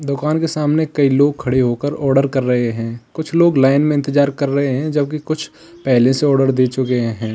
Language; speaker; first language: Hindi; native; Hindi